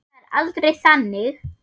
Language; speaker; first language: Icelandic; non-native, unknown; German